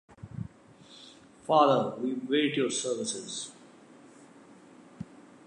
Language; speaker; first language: English; non-native, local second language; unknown